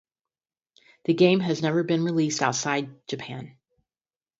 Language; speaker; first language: English; native; English